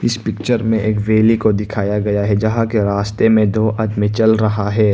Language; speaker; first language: Hindi; non-native, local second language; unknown